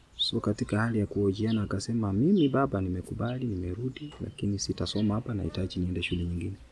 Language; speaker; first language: Swahili; non-native, local second language; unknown